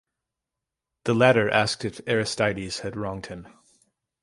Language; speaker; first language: English; native; English